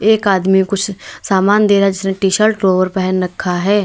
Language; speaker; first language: Hindi; native; Hindi